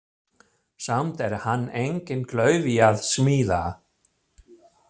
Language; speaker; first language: Icelandic; non-native, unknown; German